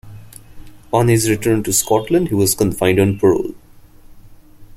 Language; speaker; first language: English; non-native, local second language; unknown